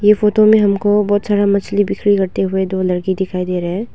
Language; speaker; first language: Hindi; non-native, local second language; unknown